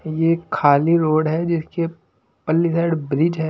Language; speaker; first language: Hindi; non-native, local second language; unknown